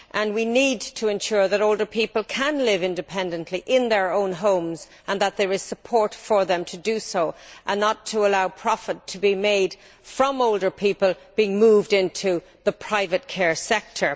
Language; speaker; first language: English; native; English